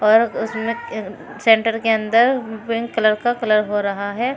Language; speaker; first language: Hindi; native; Hindi